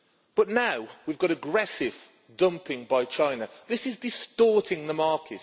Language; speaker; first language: English; native; English